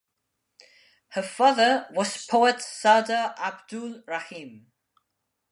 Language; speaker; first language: English; non-native, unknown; Spanish